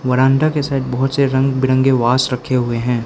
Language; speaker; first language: Hindi; non-native, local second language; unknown